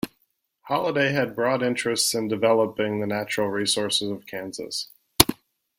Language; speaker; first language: English; native; English